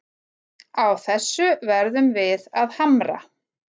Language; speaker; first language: Icelandic; native; Icelandic